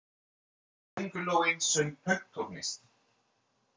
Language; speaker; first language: Icelandic; non-native, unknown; French